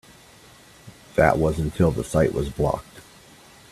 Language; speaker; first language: English; native; English